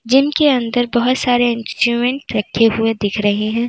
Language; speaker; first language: Hindi; native; Hindi